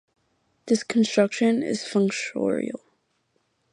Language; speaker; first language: English; native; English